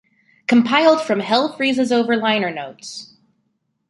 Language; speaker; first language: English; native; English